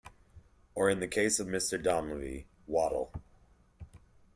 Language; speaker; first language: English; native; English